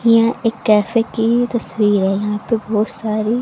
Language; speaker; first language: Hindi; native; Hindi